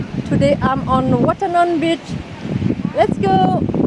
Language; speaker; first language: French; native; French